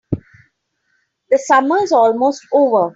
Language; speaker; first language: English; non-native, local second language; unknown